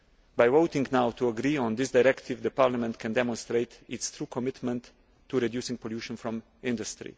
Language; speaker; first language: English; non-native, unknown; Slovenian